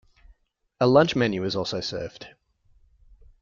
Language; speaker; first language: English; native; English